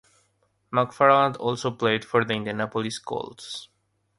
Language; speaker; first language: English; non-native, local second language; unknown